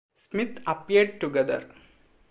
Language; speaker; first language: English; non-native, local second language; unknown